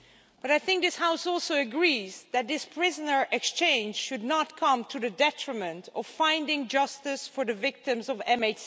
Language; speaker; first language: English; non-native, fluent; Dutch